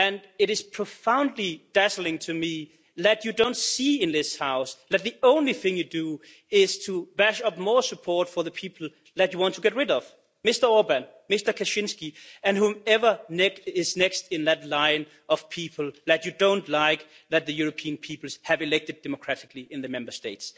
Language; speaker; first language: English; non-native, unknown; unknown